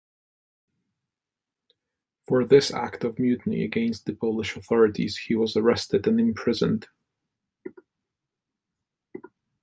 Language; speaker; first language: English; non-native, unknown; Polish